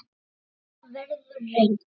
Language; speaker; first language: Icelandic; native; Icelandic